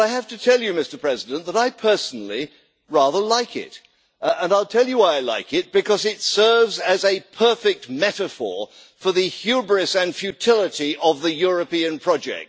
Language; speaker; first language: English; native; English